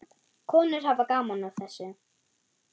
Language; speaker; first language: Icelandic; non-native, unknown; German